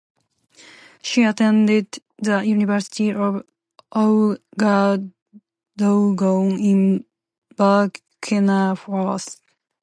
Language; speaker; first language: English; non-native, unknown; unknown